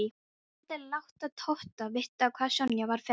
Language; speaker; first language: Icelandic; non-native, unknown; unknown